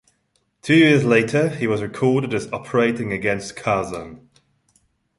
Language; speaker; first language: English; non-native, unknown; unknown